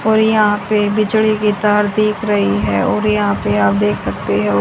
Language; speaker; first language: Hindi; native; Hindi